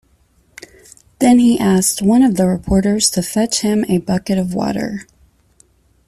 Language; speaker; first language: English; native; English